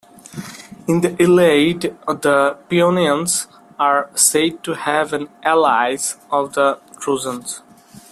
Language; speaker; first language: English; non-native, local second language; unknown